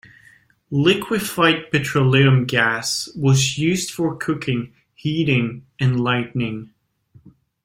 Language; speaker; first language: English; non-native, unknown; French